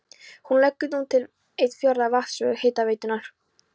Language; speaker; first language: Icelandic; non-native, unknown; Polish